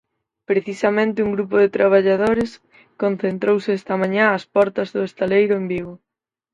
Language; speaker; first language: Galician; native; Galician